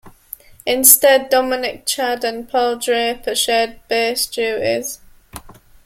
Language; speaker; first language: English; native; English